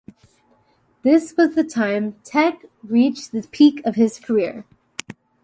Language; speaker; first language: English; native; English